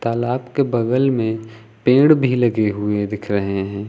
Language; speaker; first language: Hindi; native; Hindi